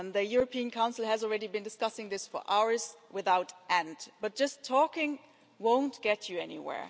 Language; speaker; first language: English; non-native, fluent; German